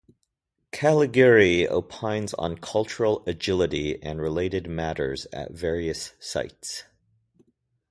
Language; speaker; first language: English; native; English